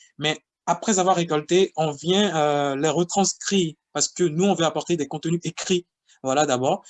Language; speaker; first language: French; non-native, local second language; Fon